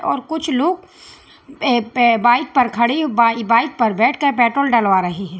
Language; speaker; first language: Hindi; native; Hindi